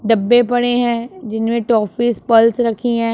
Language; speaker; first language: Hindi; non-native, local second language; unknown